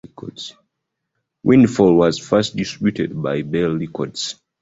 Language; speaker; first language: English; non-native, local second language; Ganda